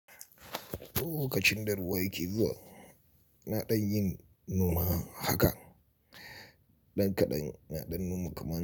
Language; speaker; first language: Hausa; native; Hausa